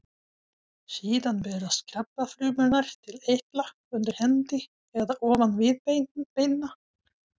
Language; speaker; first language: Icelandic; non-native, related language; Swedish